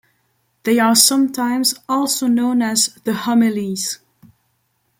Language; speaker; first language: English; non-native, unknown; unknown